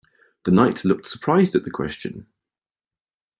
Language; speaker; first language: English; native; English